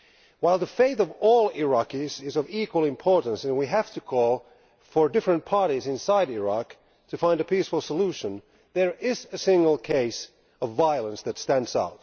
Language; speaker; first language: English; non-native, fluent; Finnish